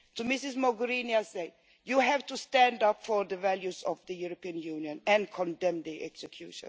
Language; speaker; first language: English; non-native, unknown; Swedish